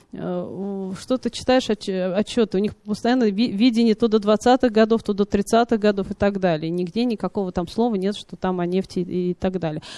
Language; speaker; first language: Russian; native; Russian